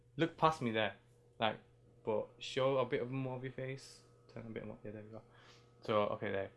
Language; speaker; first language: English; native; English